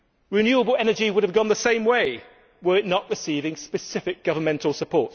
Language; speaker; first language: English; native; English